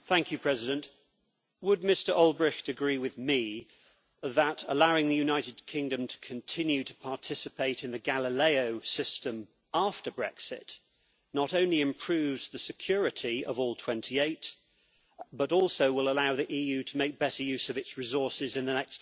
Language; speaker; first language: English; native; English